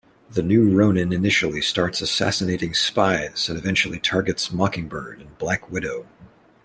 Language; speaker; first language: English; native; English